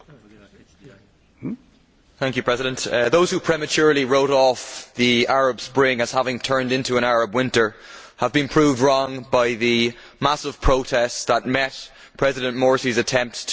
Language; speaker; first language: English; native; English